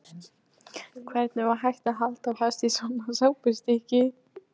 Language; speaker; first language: Icelandic; non-native, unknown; Polish